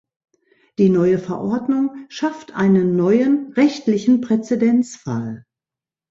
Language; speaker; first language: German; native; German